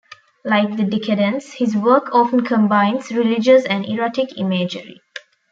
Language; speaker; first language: English; non-native, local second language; Tamil